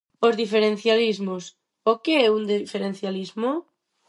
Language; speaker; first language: Galician; non-native, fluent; Spanish